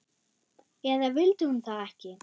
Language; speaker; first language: Icelandic; non-native, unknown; German